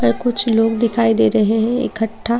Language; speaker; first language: Hindi; non-native, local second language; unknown